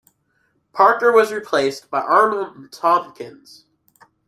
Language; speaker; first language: English; native; English